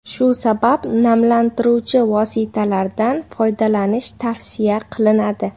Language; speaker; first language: Uzbek; native; Uzbek